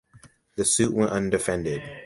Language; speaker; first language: English; native; English